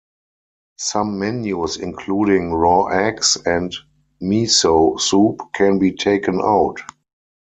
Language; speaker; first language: English; non-native, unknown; German